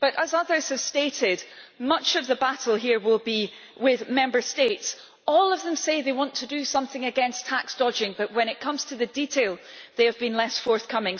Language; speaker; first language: English; native; English